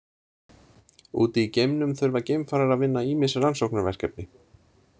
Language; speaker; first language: Icelandic; native; Icelandic